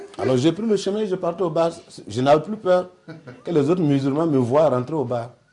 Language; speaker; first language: French; non-native, local second language; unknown